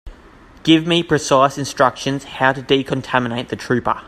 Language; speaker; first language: English; native; English